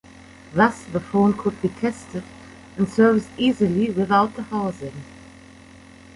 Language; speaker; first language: English; non-native, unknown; German